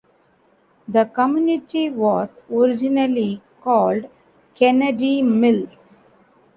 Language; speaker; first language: English; non-native, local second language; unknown